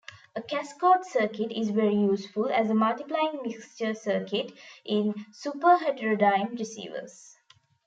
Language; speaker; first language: English; non-native, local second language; Tamil